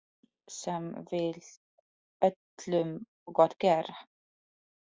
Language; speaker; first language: Icelandic; non-native, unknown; Polish